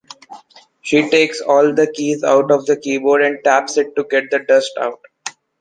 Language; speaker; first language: English; non-native, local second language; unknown